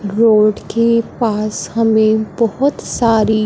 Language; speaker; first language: Hindi; non-native, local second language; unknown